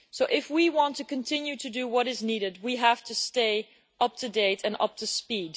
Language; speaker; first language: English; non-native, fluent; Dutch